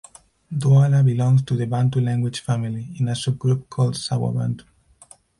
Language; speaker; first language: English; non-native, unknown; Spanish